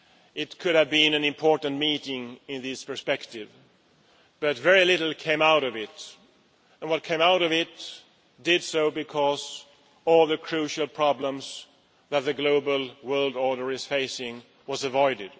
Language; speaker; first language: English; non-native, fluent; Swedish